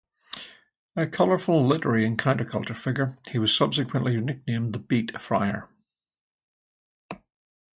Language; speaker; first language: English; native; English